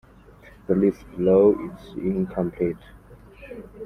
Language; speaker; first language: English; non-native, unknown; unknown